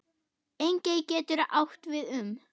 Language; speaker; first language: Icelandic; non-native, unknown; German